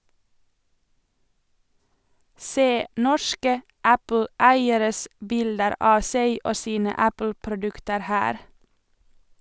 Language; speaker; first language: Norwegian; non-native, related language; Swedish